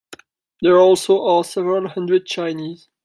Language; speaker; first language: English; non-native, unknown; French